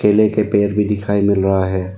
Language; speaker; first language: Hindi; non-native, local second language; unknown